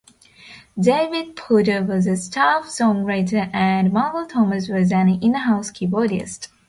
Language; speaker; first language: English; non-native, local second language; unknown